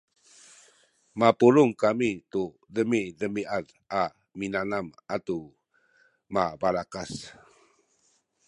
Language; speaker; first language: Sakizaya; native; Sakizaya